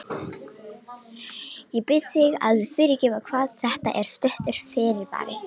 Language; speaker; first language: Icelandic; non-native, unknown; Romanian